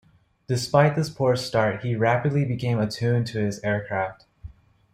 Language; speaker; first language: English; native; English